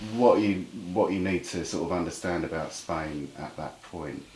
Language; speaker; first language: English; native; English